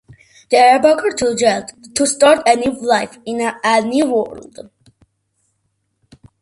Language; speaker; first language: English; non-native, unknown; Georgian